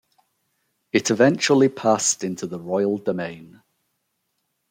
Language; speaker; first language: English; native; English